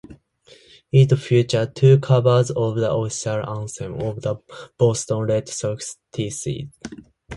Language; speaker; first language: English; non-native, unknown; Japanese